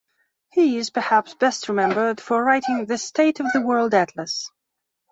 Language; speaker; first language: English; non-native, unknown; Belarusian